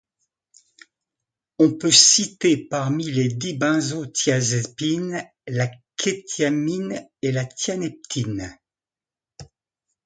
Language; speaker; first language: French; non-native, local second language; Arabic